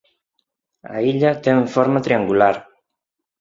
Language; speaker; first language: Galician; non-native, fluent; Spanish